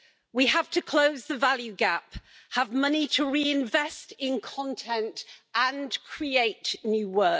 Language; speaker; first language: English; native; English